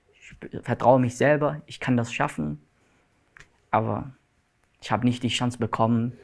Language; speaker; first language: German; non-native, fluent; Arabic